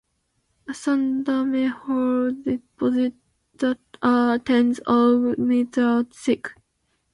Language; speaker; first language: English; non-native, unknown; Japanese